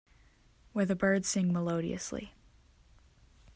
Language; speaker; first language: English; native; English